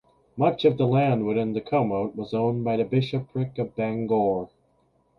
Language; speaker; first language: English; native; English